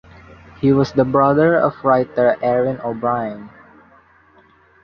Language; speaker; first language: English; non-native, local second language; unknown